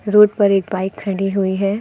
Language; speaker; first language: Hindi; native; Hindi